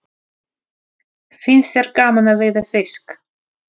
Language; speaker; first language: Icelandic; non-native, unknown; Russian